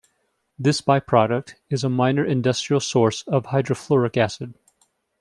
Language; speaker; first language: English; native; English